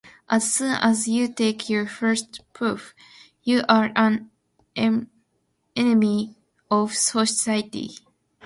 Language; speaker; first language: English; non-native, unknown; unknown